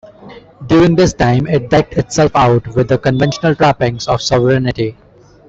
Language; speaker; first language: English; non-native, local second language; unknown